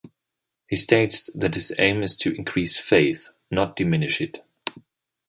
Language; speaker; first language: English; non-native, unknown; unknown